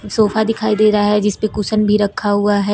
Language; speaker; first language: Hindi; native; Hindi